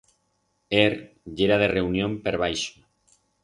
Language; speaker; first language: Aragonese; non-native, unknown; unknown